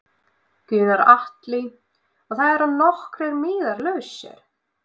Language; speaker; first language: Icelandic; non-native, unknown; Russian